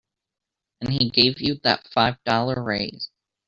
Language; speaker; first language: English; native; English